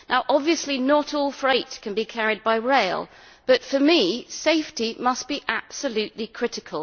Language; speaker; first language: English; native; English